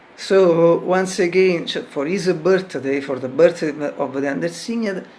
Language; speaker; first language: English; non-native, learner; Italian